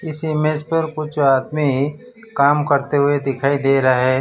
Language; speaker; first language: Hindi; non-native, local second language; Gujarati